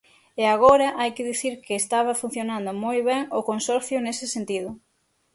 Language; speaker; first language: Galician; native; Galician